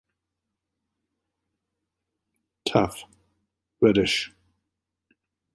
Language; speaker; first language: English; native; English